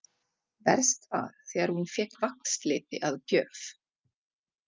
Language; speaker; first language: Icelandic; non-native, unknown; Czech